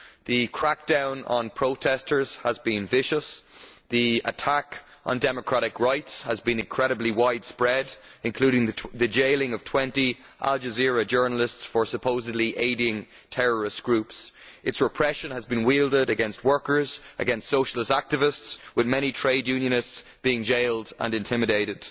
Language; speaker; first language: English; native; English